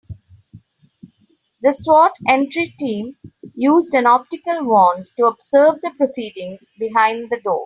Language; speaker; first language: English; non-native, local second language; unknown